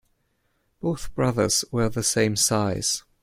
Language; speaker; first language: English; non-native, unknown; German